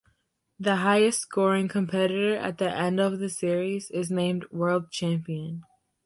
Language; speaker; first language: English; native; English